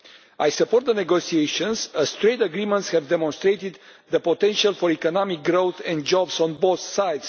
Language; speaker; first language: English; non-native, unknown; Romanian